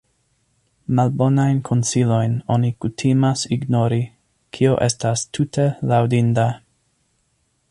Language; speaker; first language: Esperanto; non-native, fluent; English